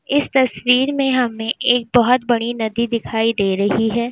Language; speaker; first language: Hindi; native; Hindi